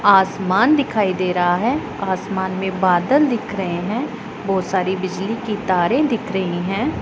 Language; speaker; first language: Hindi; non-native, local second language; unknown